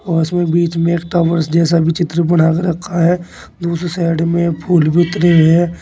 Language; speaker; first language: Hindi; native; Hindi